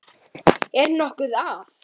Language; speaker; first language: Icelandic; native; Icelandic